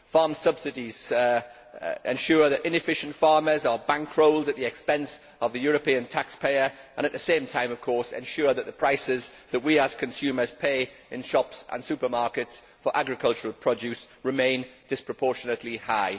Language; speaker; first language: English; native; English